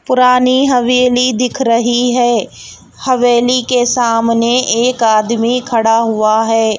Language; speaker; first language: Hindi; non-native, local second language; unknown